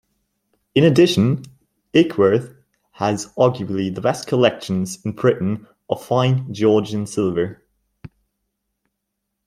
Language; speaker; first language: English; non-native, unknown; German